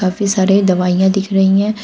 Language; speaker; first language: Hindi; native; Hindi